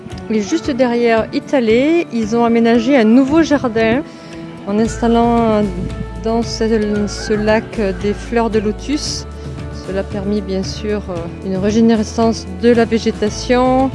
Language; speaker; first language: French; native; French